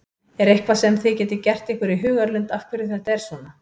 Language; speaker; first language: Icelandic; native; Icelandic